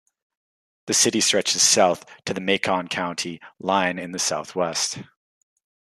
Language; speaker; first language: English; native; English